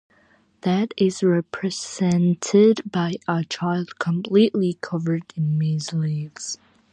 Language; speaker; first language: English; non-native, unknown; Georgian